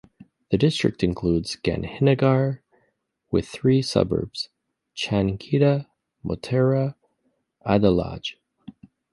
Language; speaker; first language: English; native; English